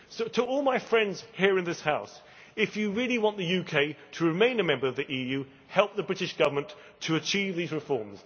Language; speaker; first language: English; native; English